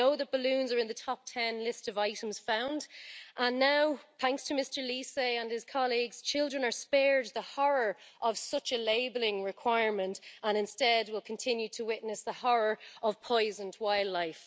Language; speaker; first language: English; native; English